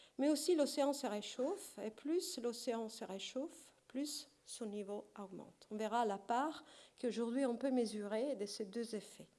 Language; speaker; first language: French; non-native, fluent; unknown